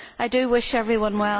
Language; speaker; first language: English; native; English